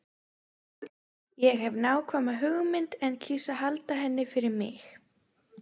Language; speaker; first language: Icelandic; native; Icelandic